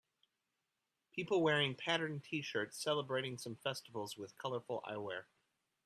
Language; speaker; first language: English; native; English